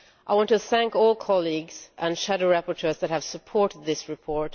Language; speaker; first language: English; non-native, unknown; Swedish